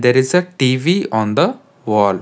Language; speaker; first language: English; non-native, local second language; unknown